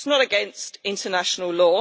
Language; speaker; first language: English; native; English